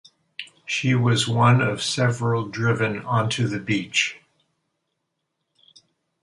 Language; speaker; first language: English; native; English